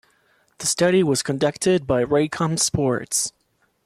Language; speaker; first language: English; non-native, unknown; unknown